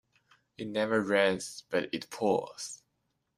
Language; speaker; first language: English; native; English